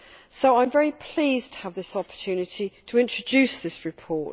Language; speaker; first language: English; native; English